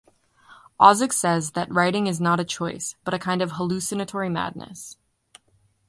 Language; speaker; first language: English; native; English